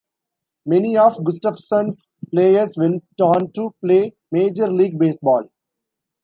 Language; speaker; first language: English; non-native, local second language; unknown